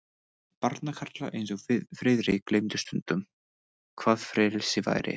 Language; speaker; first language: Icelandic; non-native, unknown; English